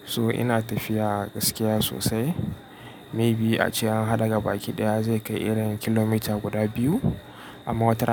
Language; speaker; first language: Hausa; native; Hausa